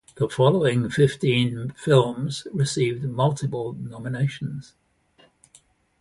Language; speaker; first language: English; native; English